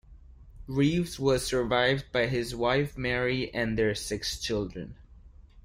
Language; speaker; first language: English; non-native, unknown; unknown